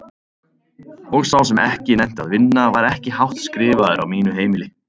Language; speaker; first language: Icelandic; native; Icelandic